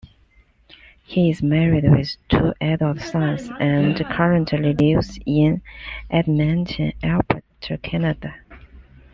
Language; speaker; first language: English; non-native, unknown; Chinese